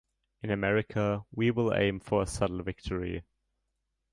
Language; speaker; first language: English; non-native, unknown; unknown